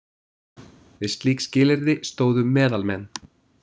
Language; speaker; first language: Icelandic; non-native, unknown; English